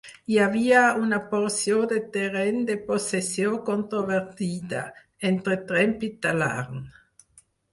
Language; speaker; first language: Catalan; non-native, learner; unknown